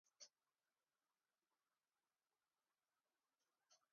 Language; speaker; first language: English; native; English